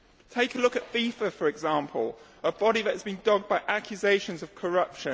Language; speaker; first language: English; native; English